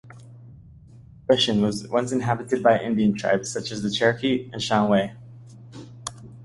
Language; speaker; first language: English; native; English